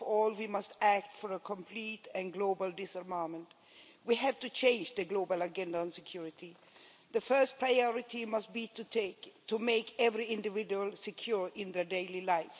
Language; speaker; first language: English; non-native, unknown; Swedish